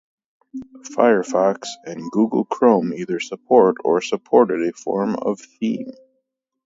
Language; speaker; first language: English; native; English